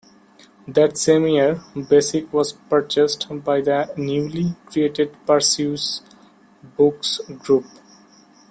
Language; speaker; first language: English; non-native, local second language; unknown